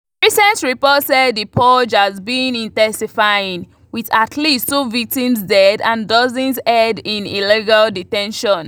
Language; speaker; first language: English; non-native, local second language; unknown